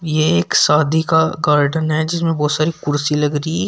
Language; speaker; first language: Hindi; native; Hindi